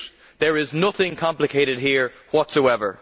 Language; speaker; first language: English; native; English